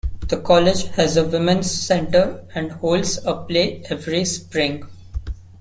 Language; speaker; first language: English; non-native, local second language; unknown